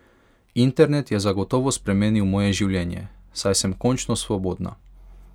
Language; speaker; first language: Slovenian; non-native, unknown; Hungarian